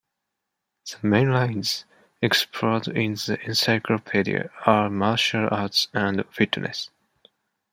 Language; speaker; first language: English; non-native, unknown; Japanese